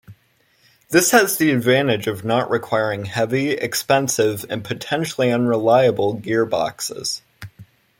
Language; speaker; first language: English; native; English